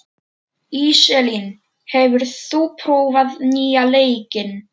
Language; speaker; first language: Icelandic; non-native, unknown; Polish